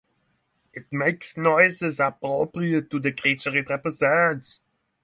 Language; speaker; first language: English; non-native, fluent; Norwegian